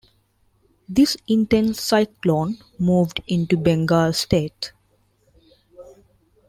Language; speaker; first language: English; non-native, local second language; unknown